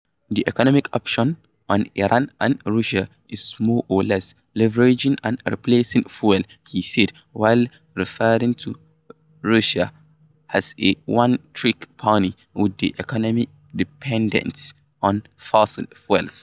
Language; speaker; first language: English; non-native, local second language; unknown